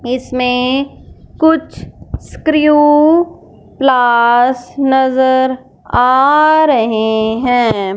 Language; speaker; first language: Hindi; non-native, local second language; Punjabi